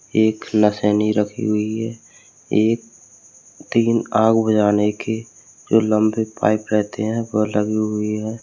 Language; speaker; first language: Hindi; native; Hindi